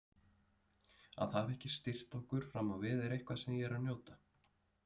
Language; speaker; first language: Icelandic; native; Icelandic